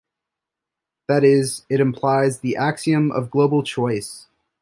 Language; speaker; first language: English; native; English